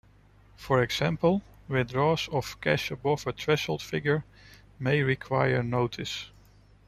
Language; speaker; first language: English; non-native, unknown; Dutch